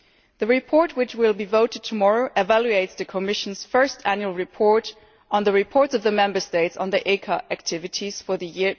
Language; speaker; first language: English; non-native, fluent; German